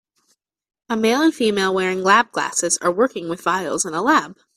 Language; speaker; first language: English; native; English